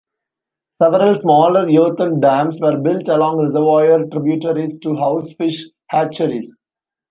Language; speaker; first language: English; non-native, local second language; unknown